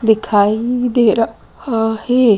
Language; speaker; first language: Hindi; native; Hindi